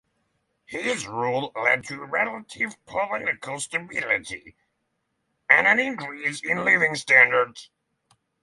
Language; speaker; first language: English; non-native, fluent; Norwegian